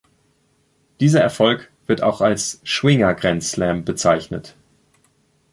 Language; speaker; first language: German; native; German